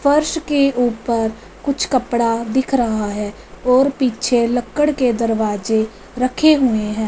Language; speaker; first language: Hindi; non-native, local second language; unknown